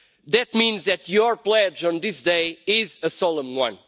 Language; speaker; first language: English; non-native, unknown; Portuguese